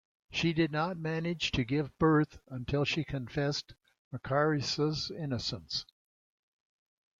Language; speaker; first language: English; native; English